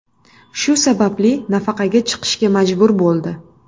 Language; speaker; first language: Uzbek; native; Uzbek